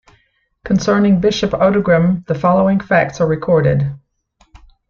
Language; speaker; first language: English; native; English